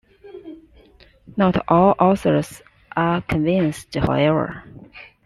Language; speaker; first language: English; non-native, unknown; Chinese